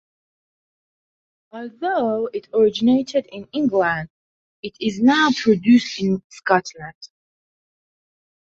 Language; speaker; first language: English; non-native, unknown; Persian